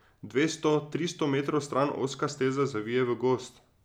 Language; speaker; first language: Slovenian; native; Slovenian